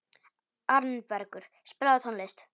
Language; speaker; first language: Icelandic; non-native, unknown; Polish